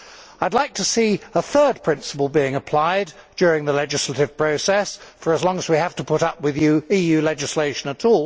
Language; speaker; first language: English; native; English